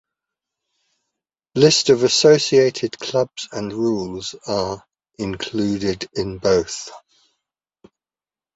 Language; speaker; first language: English; native; English